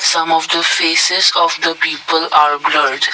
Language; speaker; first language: English; non-native, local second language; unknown